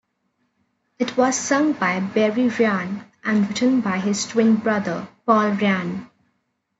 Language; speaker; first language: English; non-native, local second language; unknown